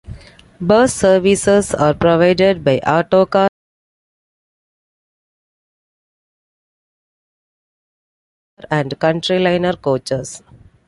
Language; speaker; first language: English; non-native, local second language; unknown